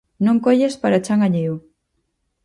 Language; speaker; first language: Galician; native; Galician